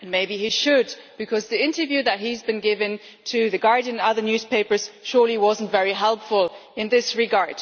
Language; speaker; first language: English; non-native, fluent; German